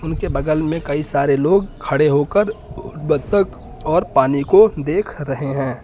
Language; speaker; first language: Hindi; native; Hindi